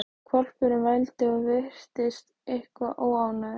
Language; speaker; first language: Icelandic; native; Icelandic